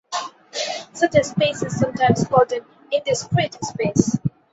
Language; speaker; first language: English; non-native, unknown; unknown